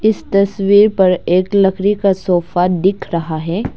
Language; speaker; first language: Hindi; non-native, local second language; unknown